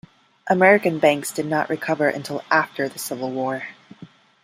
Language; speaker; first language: English; non-native, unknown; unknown